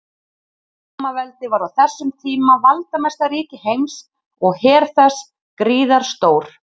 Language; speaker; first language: Icelandic; native; Icelandic